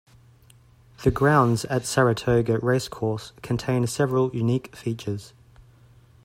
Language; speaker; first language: English; native; English